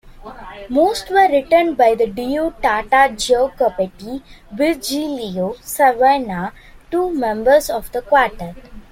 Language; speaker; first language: English; non-native, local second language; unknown